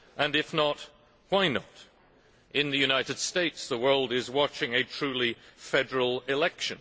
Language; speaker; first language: English; native; English